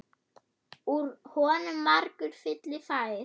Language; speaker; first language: Icelandic; non-native, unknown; German